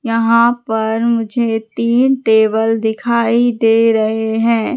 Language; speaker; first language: Hindi; native; Hindi